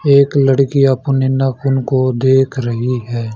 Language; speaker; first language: Hindi; native; Hindi